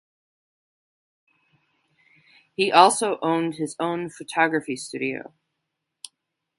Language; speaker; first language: English; native; English